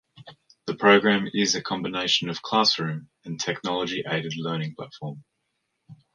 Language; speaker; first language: English; native; English